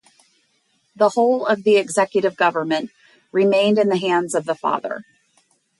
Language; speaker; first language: English; native; English